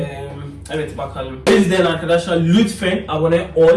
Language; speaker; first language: Turkish; non-native, learner; English